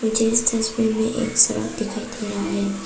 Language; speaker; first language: Hindi; non-native, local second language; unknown